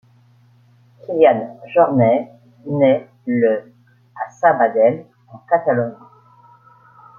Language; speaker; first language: French; native; French